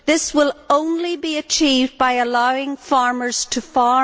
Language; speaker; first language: English; native; English